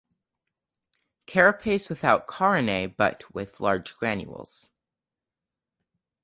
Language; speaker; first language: English; native; English